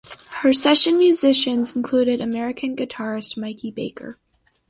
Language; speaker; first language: English; native; English